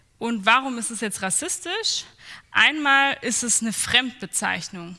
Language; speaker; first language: German; native; German